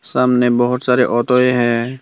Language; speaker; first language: Hindi; non-native, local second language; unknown